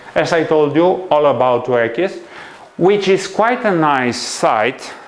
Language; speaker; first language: English; non-native, fluent; Romanian